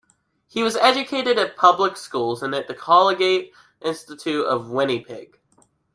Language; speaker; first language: English; native; English